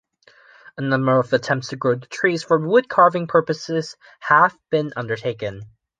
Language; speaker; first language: English; non-native, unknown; Chinese